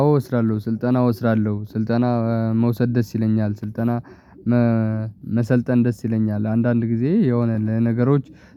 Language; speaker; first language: Amharic; non-native, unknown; Tigrinya